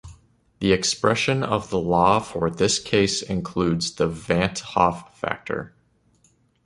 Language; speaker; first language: English; native; English